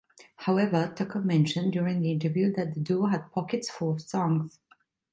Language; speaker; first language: English; non-native, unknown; Italian